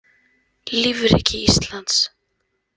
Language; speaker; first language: Icelandic; native; Icelandic